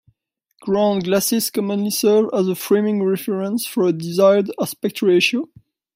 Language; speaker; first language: English; non-native, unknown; French